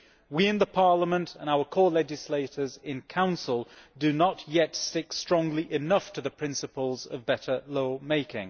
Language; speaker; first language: English; native; English